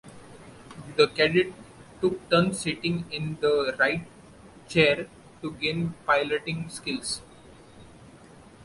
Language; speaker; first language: English; non-native, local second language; Marathi